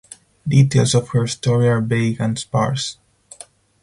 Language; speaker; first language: English; non-native, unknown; Spanish